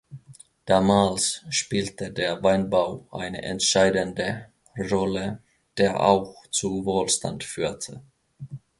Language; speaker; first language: German; non-native, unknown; Finnish